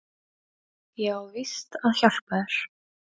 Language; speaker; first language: Icelandic; native; Icelandic